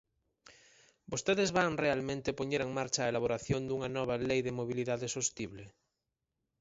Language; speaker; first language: Galician; native; Galician